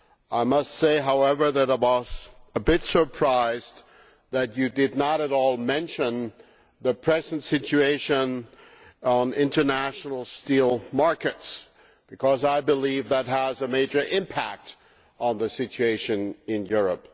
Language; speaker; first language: English; non-native, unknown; German